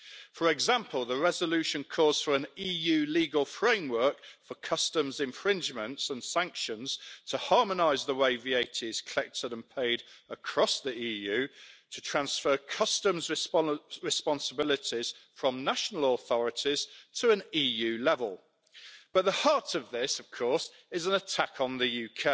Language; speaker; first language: English; native; English